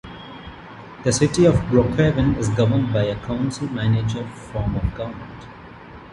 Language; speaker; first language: English; non-native, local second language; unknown